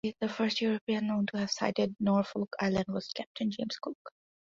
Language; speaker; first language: English; non-native, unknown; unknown